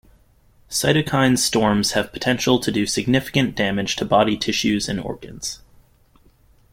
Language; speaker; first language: English; native; English